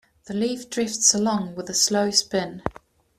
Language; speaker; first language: English; native; English